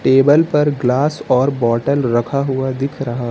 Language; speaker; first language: Hindi; native; Hindi